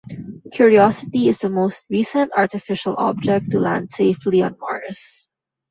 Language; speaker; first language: English; non-native, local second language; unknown